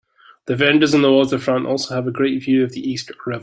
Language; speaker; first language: English; native; English